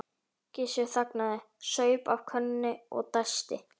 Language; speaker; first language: Icelandic; native; Icelandic